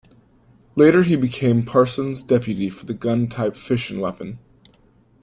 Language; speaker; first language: English; native; English